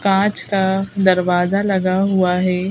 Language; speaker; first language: Hindi; native; Hindi